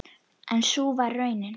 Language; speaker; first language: Icelandic; native; Icelandic